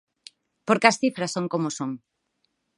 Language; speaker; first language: Galician; non-native, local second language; Spanish